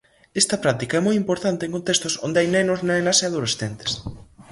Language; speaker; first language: Galician; native; Galician